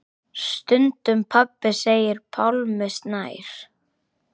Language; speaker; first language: Icelandic; native; Icelandic